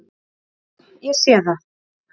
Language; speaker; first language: Icelandic; native; Icelandic